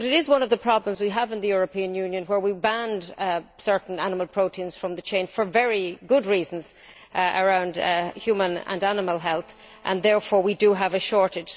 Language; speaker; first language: English; native; English